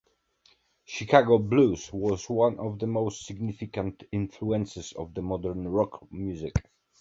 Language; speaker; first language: English; native; English